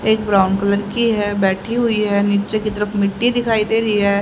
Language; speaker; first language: Hindi; native; Hindi